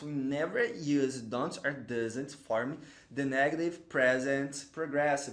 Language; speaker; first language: English; non-native, fluent; Portuguese